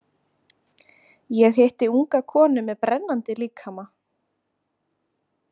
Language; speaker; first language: Icelandic; native; Icelandic